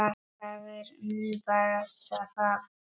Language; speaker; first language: Icelandic; non-native, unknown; Polish